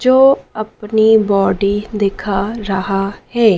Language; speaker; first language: Hindi; native; Hindi